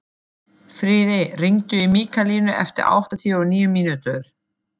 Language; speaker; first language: Icelandic; non-native, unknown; German